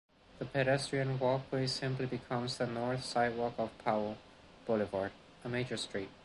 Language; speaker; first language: English; non-native, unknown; Spanish